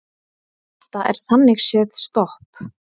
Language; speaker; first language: Icelandic; native; Icelandic